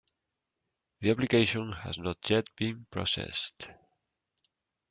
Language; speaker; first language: English; non-native, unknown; Spanish